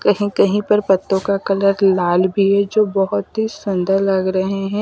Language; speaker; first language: Hindi; native; Hindi